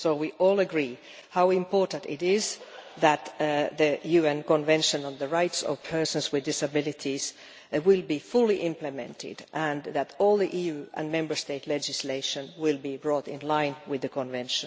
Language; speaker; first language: English; non-native, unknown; Finnish